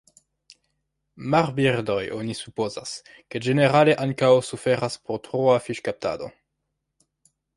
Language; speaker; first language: Esperanto; non-native, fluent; French